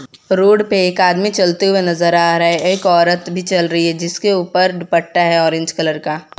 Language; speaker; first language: Hindi; non-native, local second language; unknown